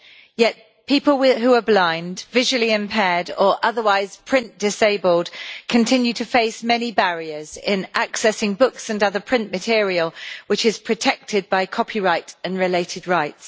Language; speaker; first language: English; native; English